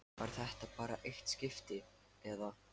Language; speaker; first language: Icelandic; non-native, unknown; Lithuanian